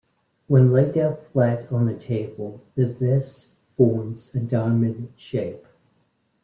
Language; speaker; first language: English; native; English